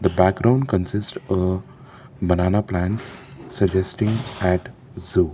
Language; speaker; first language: English; non-native, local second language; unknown